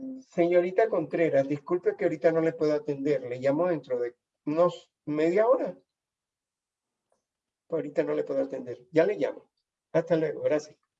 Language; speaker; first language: Spanish; native; Spanish